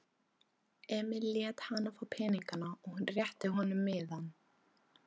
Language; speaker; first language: Icelandic; non-native, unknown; Polish